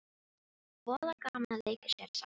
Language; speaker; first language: Icelandic; non-native, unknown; Filipino